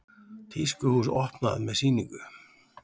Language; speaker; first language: Icelandic; native; Icelandic